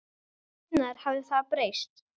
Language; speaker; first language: Icelandic; native; Icelandic